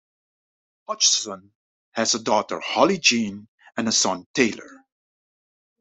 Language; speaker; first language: English; non-native, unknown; Dutch